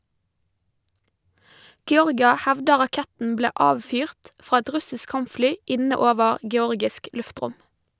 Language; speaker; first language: Norwegian; native; Norwegian